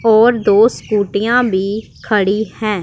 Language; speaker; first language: Hindi; non-native, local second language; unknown